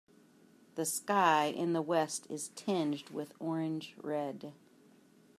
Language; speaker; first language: English; native; English